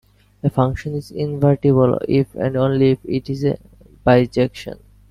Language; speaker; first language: English; non-native, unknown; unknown